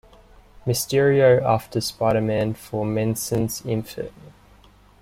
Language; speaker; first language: English; native; English